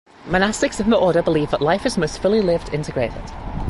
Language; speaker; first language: English; native; English